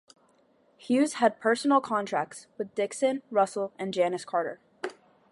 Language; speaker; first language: English; native; English